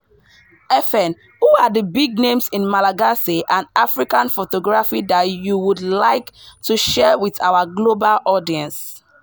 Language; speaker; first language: English; non-native, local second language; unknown